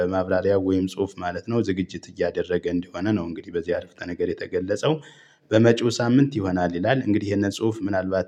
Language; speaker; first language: Amharic; native; Amharic